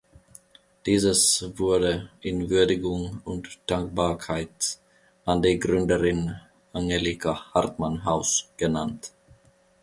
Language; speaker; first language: German; non-native, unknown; Finnish